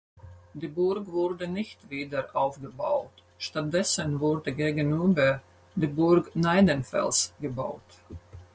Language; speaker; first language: German; non-native, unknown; Latvian